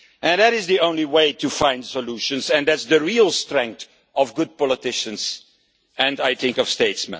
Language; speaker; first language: English; non-native, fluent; Dutch